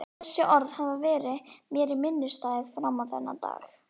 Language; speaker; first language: Icelandic; native; Icelandic